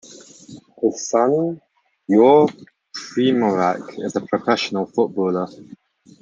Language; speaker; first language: English; native; English